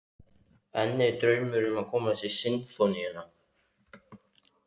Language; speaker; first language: Icelandic; native; Icelandic